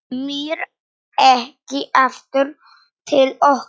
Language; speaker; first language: Icelandic; non-native, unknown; Polish